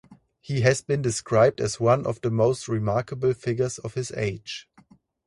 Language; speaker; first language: English; non-native, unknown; German